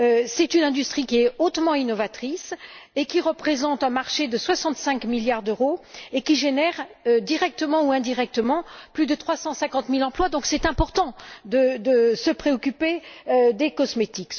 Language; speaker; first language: French; native; French